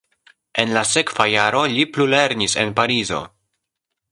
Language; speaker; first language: Esperanto; non-native, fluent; Polish